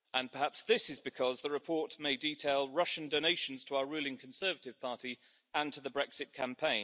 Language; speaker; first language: English; native; English